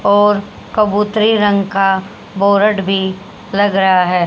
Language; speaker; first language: Hindi; native; Hindi